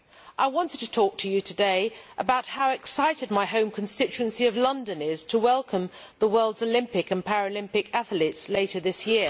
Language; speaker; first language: English; native; English